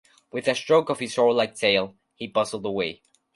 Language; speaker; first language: English; non-native, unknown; Spanish